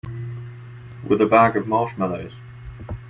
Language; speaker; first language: English; native; English